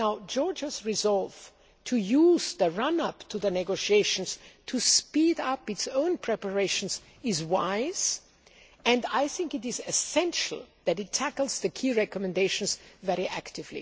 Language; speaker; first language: English; non-native, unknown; German